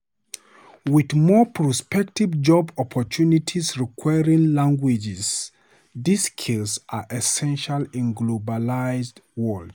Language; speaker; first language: English; non-native, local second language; Hausa